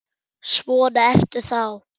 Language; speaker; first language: Icelandic; non-native, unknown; German